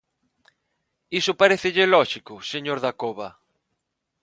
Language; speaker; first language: Galician; non-native, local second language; Spanish